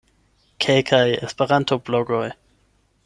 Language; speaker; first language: Esperanto; non-native, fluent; German